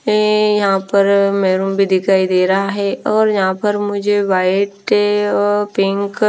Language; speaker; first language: Hindi; non-native, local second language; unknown